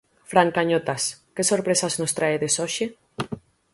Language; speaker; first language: Galician; native; Galician